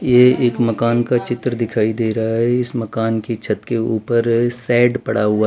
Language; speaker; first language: Hindi; non-native, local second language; Gujarati